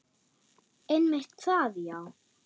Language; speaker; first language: Icelandic; non-native, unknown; German